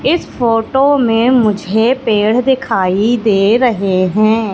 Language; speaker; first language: Hindi; native; Hindi